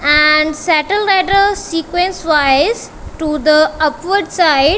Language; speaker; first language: English; non-native, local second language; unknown